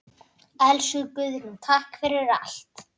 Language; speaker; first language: Icelandic; native; Icelandic